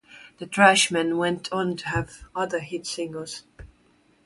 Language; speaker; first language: English; non-native, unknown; Estonian